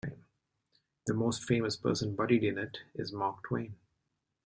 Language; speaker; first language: English; non-native, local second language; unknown